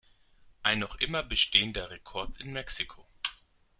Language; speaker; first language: German; non-native, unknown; Greek